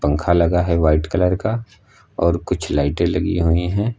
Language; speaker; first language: Hindi; native; Hindi